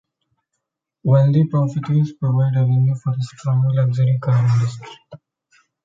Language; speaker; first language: English; non-native, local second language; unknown